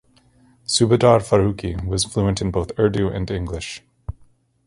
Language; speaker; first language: English; native; English